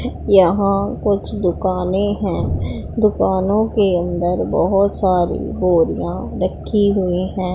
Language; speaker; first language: Hindi; non-native, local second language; Punjabi